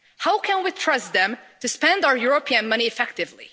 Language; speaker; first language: English; non-native, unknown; Hungarian